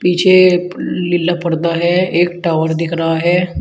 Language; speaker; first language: Hindi; native; Hindi